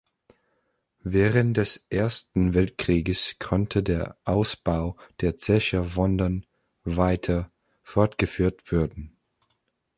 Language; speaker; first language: German; non-native, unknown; English